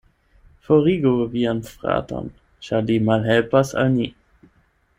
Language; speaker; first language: Esperanto; non-native, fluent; German